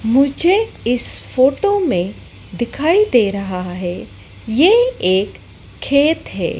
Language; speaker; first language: Hindi; native; Hindi